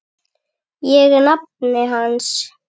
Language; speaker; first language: Icelandic; native; Icelandic